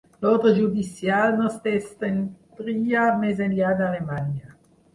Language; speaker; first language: Catalan; non-native, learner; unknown